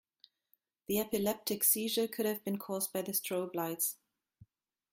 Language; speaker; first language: English; non-native, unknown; German